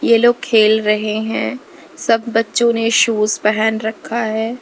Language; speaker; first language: Hindi; native; Hindi